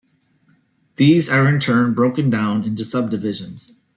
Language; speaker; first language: English; native; English